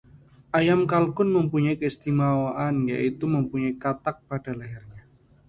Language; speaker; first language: Indonesian; non-native, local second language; Javanese